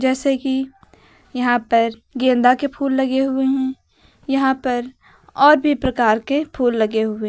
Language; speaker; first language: Hindi; native; Hindi